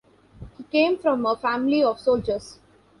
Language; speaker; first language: English; non-native, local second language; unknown